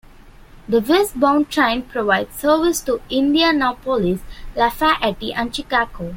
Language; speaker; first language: English; non-native, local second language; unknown